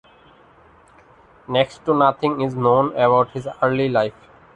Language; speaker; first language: English; non-native, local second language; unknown